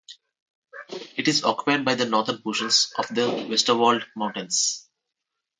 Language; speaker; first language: English; non-native, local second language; Telugu